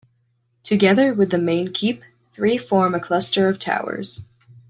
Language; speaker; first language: English; native; English